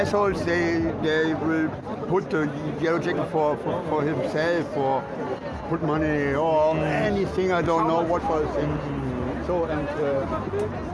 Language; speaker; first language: English; non-native, learner; German